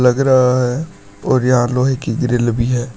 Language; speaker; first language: Hindi; native; Hindi